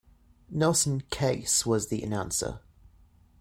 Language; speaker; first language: English; native; English